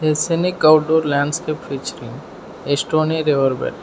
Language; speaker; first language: English; non-native, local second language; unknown